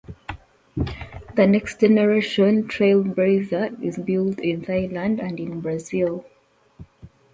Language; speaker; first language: English; non-native, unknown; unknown